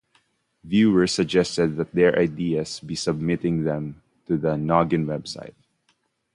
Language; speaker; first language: English; non-native, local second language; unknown